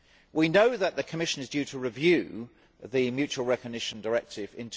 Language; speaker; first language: English; native; English